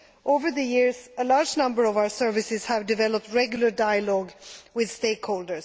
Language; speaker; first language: English; non-native, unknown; Swedish